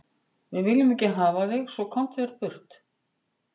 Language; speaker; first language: Icelandic; native; Icelandic